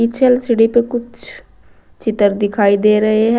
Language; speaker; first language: Hindi; native; Hindi